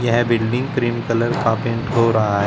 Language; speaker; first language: Hindi; native; Hindi